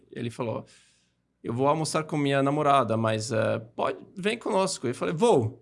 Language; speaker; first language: Portuguese; non-native, fluent; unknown